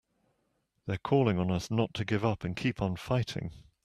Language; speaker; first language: English; native; English